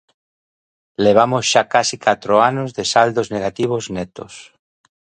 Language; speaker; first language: Galician; native; Galician